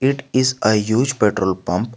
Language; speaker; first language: English; non-native, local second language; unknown